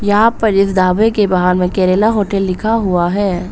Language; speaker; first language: Hindi; early bilingual, other home language; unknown